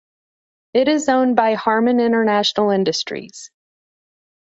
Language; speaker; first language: English; native; English